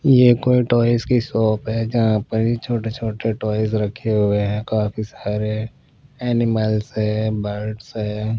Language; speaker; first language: Hindi; non-native, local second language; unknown